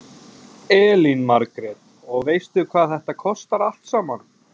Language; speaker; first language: Icelandic; non-native, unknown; English